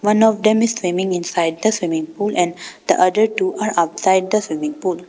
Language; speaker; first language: English; non-native, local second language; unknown